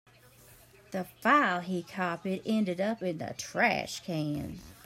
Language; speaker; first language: English; native; English